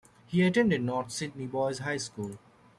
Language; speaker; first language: English; native; English